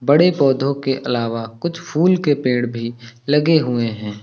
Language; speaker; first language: Hindi; native; Hindi